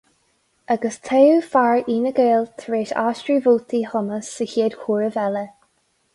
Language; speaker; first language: Irish; non-native, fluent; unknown